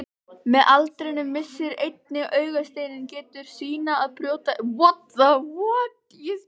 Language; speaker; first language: Icelandic; native; Icelandic